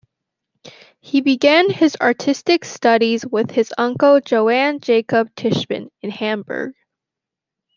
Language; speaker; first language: English; native; English